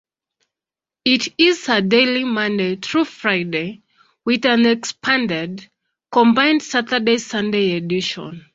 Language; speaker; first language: English; non-native, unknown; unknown